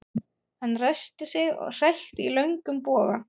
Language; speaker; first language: Icelandic; non-native, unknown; German